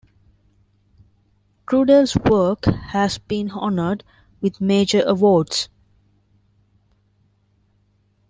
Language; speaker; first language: English; non-native, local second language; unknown